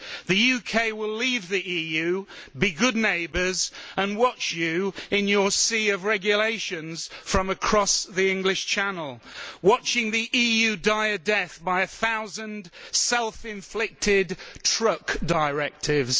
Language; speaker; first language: English; native; English